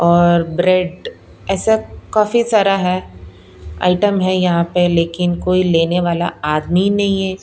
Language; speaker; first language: Hindi; non-native, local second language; Punjabi